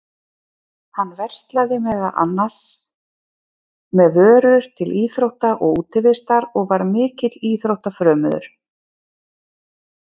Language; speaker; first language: Icelandic; native; Icelandic